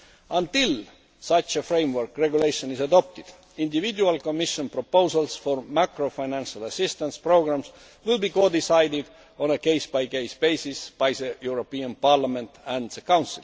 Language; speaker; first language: English; non-native, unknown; Estonian